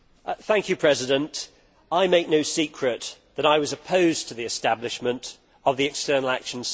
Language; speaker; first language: English; native; English